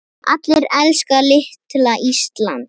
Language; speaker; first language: Icelandic; native; Icelandic